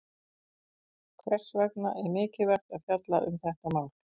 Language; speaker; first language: Icelandic; native; Icelandic